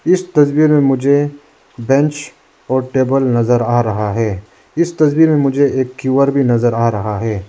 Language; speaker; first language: Hindi; non-native, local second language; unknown